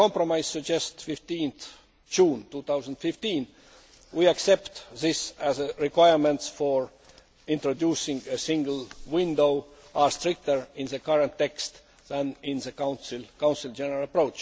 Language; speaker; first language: English; non-native, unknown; Estonian